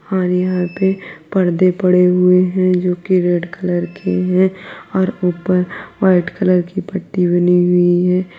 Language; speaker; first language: Hindi; native; Hindi